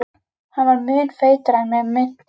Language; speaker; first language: Icelandic; native; Icelandic